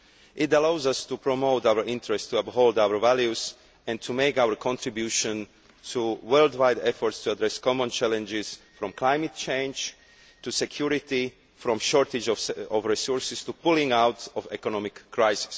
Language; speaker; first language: English; non-native, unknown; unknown